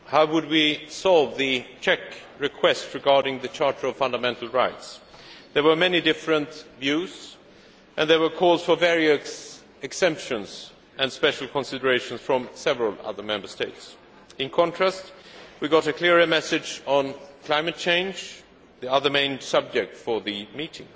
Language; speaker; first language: English; non-native, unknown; Swedish